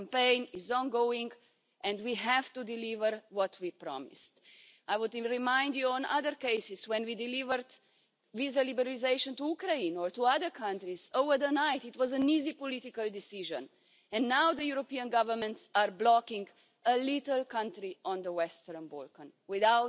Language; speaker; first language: English; non-native, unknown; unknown